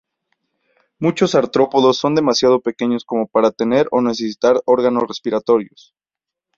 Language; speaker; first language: Spanish; native; Spanish